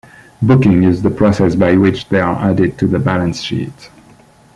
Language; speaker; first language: English; non-native, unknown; French